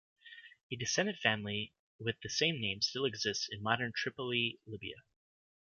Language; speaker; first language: English; native; English